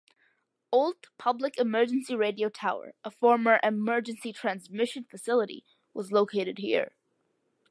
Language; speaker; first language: English; early bilingual, other home language; Malayalam